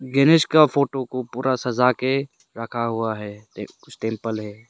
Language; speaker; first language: Hindi; non-native, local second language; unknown